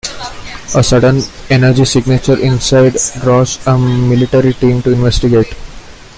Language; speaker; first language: English; non-native, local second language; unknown